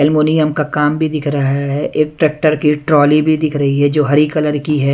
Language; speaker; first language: Hindi; non-native, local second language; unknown